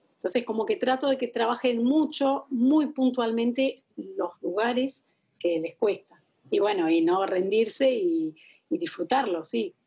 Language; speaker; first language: Spanish; non-native, fluent; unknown